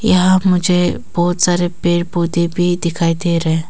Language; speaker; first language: Hindi; non-native, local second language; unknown